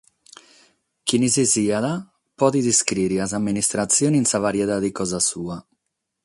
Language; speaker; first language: Sardinian; non-native, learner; Catalan